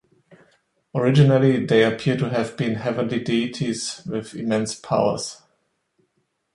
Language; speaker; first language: English; non-native, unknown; German